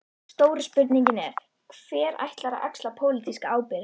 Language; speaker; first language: Icelandic; native; Icelandic